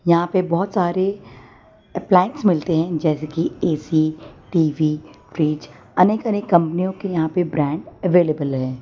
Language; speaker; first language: Hindi; non-native, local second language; Gujarati